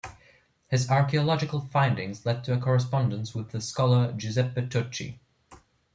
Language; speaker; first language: English; non-native, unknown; German